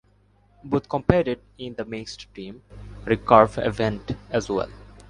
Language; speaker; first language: English; non-native, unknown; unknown